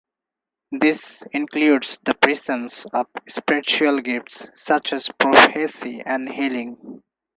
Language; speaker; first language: English; non-native, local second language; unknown